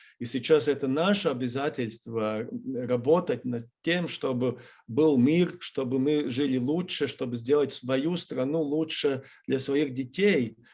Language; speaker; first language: Russian; non-native, fluent; Latvian